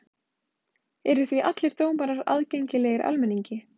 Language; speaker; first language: Icelandic; native; Icelandic